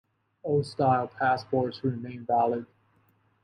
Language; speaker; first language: English; non-native, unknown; Chinese